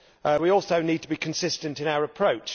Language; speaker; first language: English; native; English